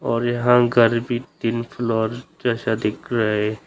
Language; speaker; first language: Hindi; non-native, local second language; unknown